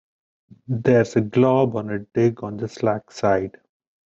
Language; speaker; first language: English; non-native, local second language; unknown